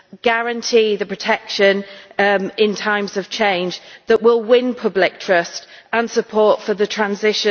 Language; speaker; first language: English; native; English